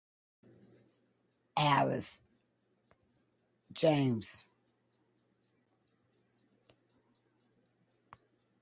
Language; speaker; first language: English; native; English